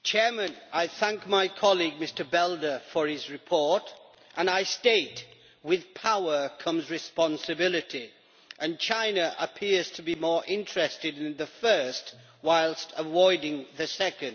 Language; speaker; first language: English; native; English